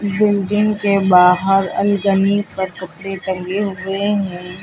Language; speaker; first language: Hindi; native; Hindi